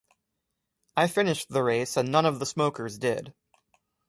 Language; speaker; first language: English; native; English